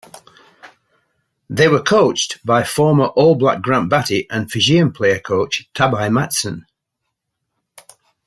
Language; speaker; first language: English; native; English